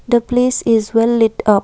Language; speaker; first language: English; non-native, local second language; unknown